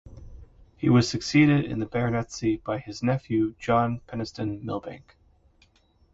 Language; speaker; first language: English; native; English